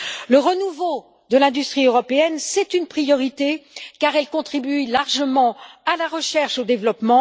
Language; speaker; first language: French; native; French